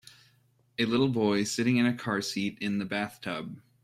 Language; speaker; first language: English; native; English